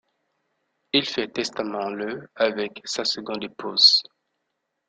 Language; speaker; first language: French; non-native, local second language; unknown